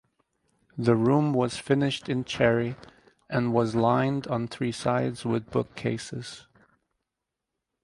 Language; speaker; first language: English; native; English